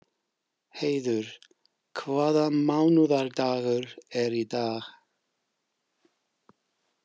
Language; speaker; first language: Icelandic; non-native, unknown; English